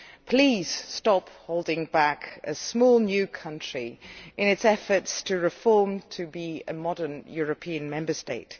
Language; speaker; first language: English; non-native, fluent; Dutch